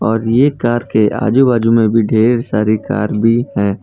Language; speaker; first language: Hindi; non-native, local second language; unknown